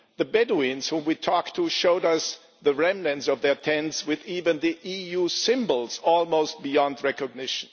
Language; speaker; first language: English; non-native, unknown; German